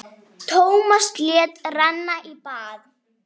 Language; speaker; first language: Icelandic; native; Icelandic